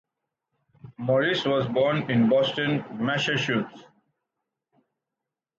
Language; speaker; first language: English; non-native, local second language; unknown